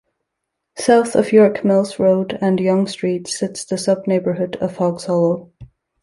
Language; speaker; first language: English; native; English